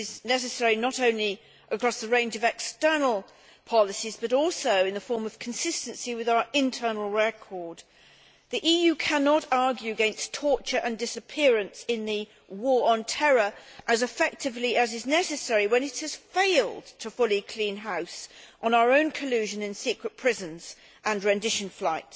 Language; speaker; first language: English; native; English